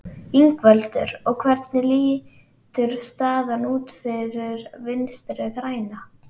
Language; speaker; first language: Icelandic; native; Icelandic